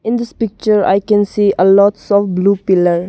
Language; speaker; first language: English; non-native, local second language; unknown